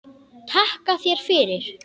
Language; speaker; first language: Icelandic; native; Icelandic